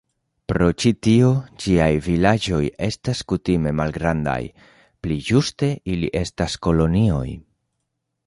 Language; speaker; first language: Esperanto; non-native, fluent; Spanish